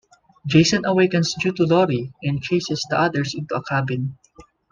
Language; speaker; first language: English; non-native, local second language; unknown